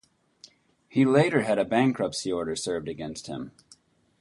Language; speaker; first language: English; native; English